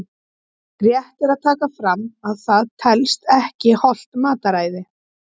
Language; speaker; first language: Icelandic; native; Icelandic